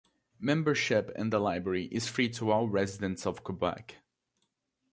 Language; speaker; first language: English; native; English